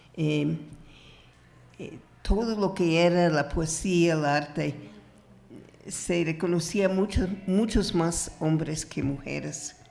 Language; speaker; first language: Spanish; non-native, fluent; English